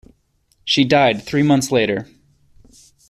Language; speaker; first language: English; native; English